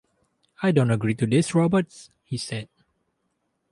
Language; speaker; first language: English; non-native, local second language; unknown